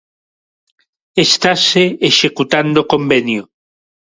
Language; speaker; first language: Galician; non-native, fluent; Spanish